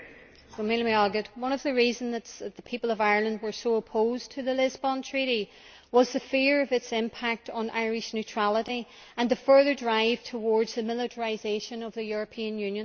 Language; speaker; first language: English; native; English